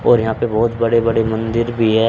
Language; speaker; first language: Hindi; native; Hindi